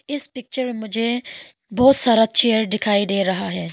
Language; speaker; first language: Hindi; non-native, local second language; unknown